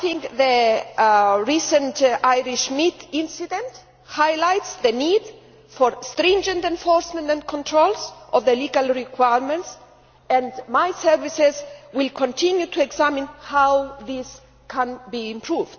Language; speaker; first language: English; non-native, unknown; Greek